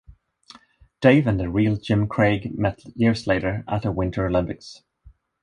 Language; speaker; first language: English; non-native, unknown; Swedish